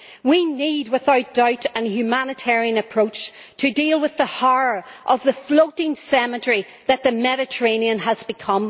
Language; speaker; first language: English; native; English